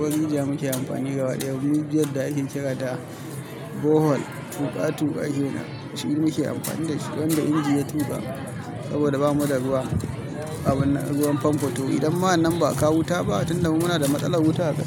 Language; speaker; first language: Hausa; native; Hausa